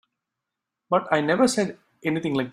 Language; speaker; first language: English; non-native, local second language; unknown